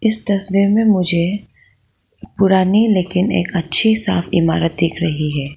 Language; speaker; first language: Hindi; non-native, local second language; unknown